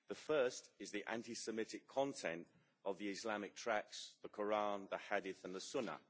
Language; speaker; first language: English; native; English